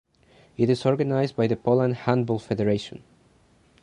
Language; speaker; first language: English; non-native, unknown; Spanish